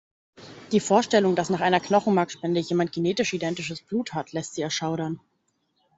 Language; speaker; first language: German; native; German